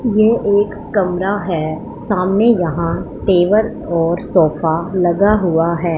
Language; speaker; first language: Hindi; non-native, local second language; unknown